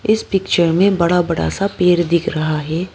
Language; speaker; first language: Hindi; non-native, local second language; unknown